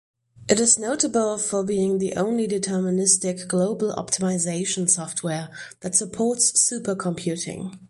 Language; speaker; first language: English; non-native, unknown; German